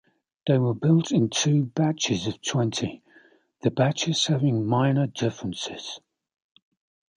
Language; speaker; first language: English; native; English